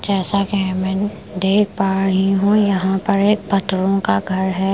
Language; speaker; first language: Hindi; non-native, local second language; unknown